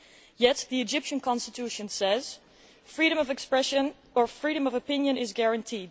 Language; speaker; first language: English; non-native, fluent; Dutch